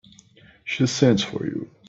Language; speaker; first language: English; native; English